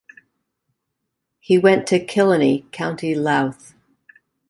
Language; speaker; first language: English; native; English